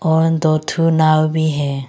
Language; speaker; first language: Hindi; early bilingual, other home language; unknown